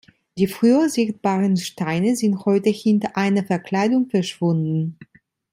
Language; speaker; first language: German; non-native, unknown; Italian